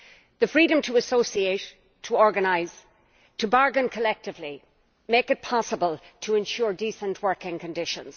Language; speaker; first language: English; native; English